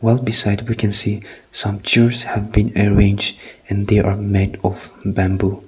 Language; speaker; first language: English; non-native, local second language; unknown